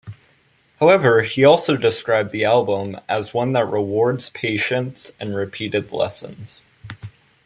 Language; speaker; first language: English; native; English